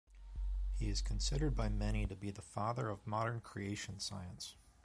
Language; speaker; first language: English; native; English